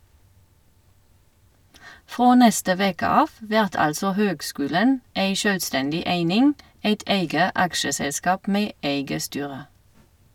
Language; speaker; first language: Norwegian; non-native, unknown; German